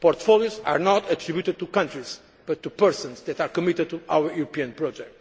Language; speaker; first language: English; non-native, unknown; Portuguese